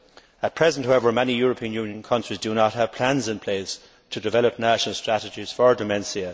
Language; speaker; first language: English; native; English